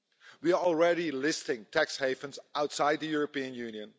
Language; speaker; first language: English; non-native, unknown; Dutch